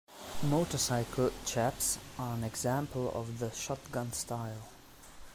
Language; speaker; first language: English; non-native, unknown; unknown